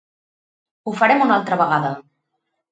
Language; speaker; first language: Catalan; native; Catalan